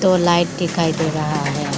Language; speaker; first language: Hindi; non-native, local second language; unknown